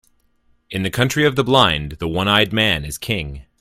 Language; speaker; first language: English; native; English